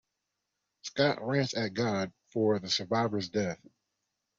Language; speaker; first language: English; non-native, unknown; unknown